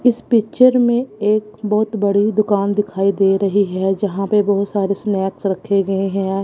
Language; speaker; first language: Hindi; non-native, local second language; Punjabi